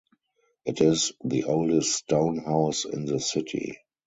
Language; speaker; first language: English; non-native, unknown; German